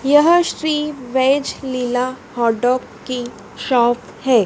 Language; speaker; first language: Hindi; native; Hindi